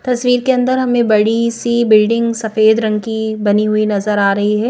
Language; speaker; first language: Hindi; native; Hindi